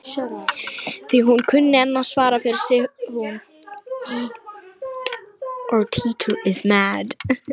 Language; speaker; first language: Icelandic; non-native, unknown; Lithuanian